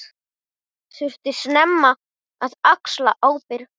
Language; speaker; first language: Icelandic; non-native, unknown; Portuguese